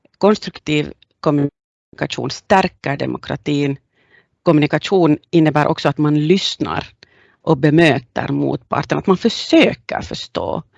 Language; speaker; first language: Swedish; native; Swedish